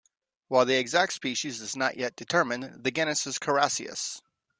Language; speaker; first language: English; native; English